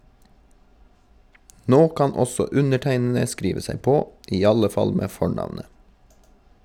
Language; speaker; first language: Norwegian; native; Norwegian